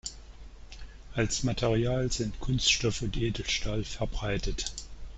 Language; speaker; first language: German; native; German